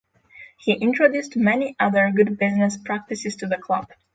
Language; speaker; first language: English; non-native, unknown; Polish